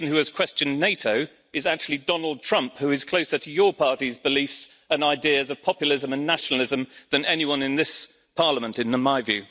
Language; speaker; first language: English; native; English